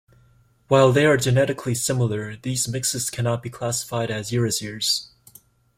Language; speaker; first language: English; native; English